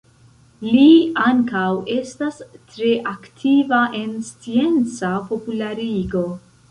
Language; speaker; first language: Esperanto; non-native, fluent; Central Kurdish